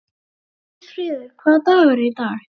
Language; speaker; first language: Icelandic; native; Icelandic